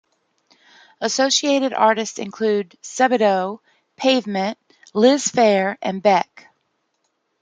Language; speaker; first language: English; native; English